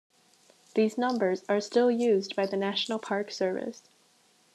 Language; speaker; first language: English; native; English